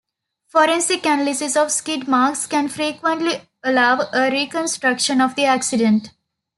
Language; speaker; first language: English; non-native, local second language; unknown